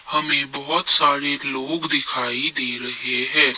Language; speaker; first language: Hindi; non-native, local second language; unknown